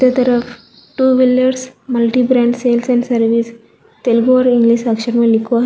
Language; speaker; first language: Hindi; non-native, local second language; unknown